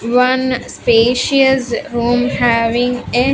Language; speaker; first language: English; non-native, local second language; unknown